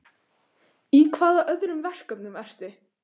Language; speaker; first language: Icelandic; native; Icelandic